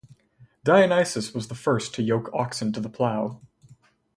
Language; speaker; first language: English; native; English